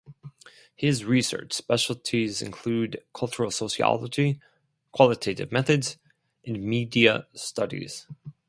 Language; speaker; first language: English; non-native, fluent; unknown